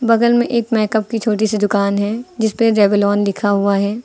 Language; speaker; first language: Hindi; native; Hindi